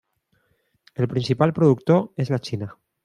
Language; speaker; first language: Catalan; non-native, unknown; Spanish